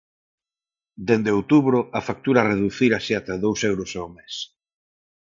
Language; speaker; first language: Galician; non-native, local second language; Spanish